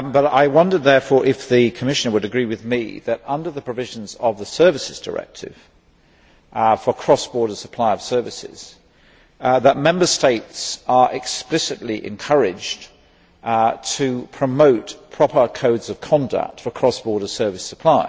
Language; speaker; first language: English; native; English